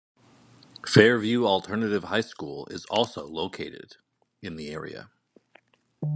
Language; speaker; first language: English; native; English